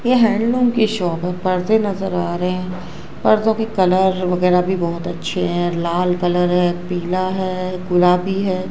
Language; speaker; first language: Hindi; non-native, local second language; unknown